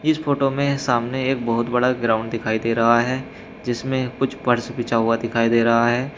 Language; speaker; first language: Hindi; native; Hindi